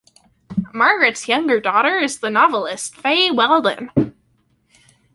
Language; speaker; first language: English; native; English